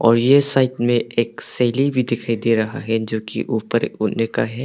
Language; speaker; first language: Hindi; non-native, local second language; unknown